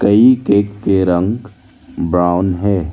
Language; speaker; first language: Hindi; non-native, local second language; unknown